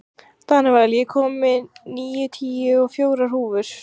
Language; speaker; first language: Icelandic; native; Icelandic